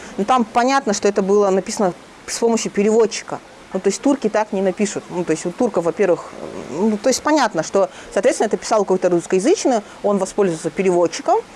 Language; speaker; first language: Russian; native; Russian